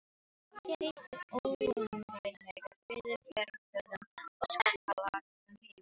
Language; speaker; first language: Icelandic; non-native, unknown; Filipino